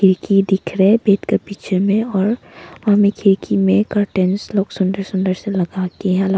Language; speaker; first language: Hindi; early bilingual, other home language; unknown